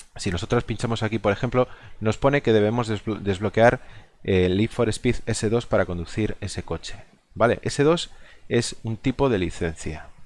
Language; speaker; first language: Spanish; non-native, local second language; Galician